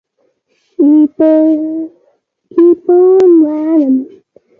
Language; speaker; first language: English; native; English